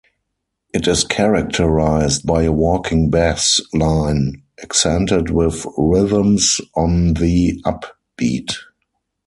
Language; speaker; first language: English; non-native, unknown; German